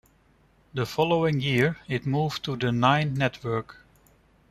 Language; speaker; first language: English; non-native, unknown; Dutch